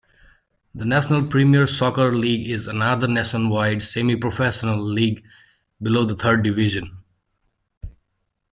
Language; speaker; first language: English; native; English